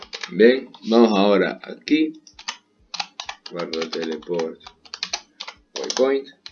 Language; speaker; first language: Spanish; native; Spanish